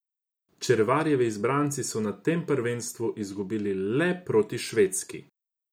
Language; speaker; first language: Slovenian; non-native, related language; Croatian